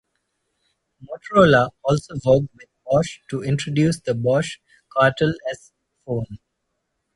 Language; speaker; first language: English; non-native, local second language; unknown